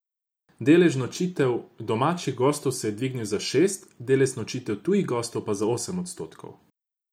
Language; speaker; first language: Slovenian; non-native, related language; Croatian